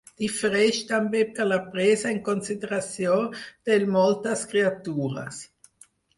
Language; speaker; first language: Catalan; non-native, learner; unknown